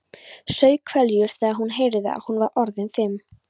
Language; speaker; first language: Icelandic; non-native, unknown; Polish